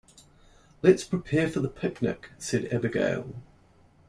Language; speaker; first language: English; native; English